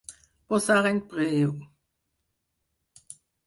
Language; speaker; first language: Catalan; non-native, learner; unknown